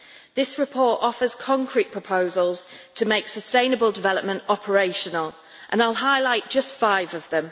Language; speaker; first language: English; native; English